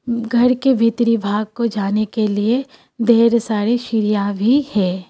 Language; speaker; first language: Hindi; non-native, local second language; Assamese